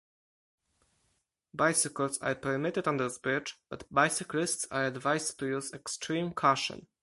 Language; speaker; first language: English; non-native, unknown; Polish